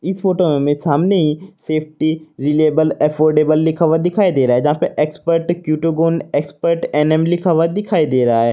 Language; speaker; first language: Hindi; native; Hindi